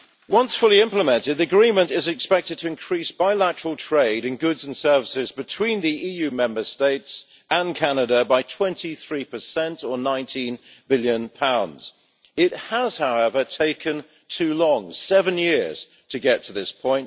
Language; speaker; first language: English; native; English